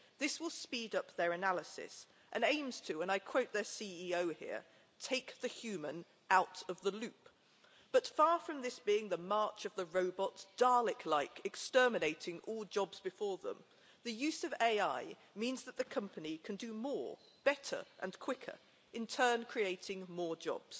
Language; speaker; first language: English; native; English